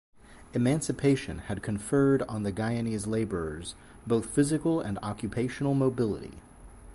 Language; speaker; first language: English; native; English